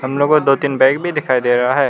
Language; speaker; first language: Hindi; non-native, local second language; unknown